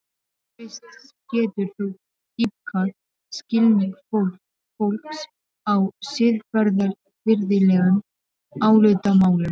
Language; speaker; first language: Icelandic; non-native, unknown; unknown